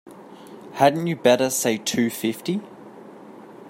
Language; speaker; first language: English; native; English